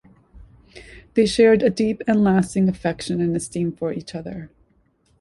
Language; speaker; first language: English; native; English